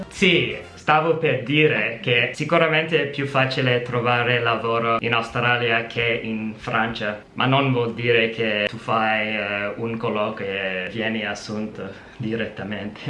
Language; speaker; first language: Italian; non-native, fluent; English